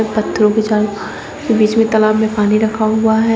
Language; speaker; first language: Hindi; native; Hindi